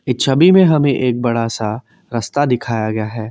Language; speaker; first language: Hindi; non-native, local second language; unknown